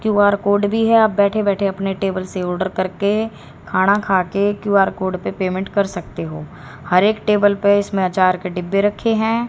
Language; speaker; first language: Hindi; native; Hindi